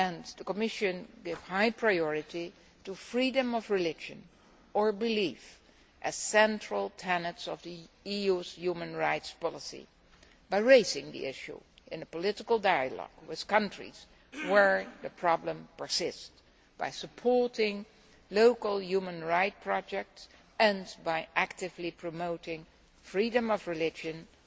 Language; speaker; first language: English; non-native, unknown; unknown